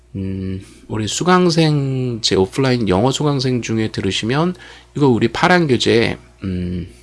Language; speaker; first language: Korean; native; Korean